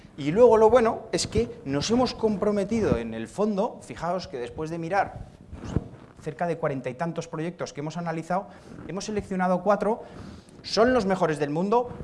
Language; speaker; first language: Spanish; native; Spanish